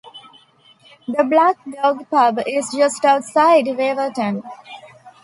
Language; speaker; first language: English; non-native, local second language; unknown